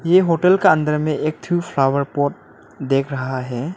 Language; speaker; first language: Hindi; non-native, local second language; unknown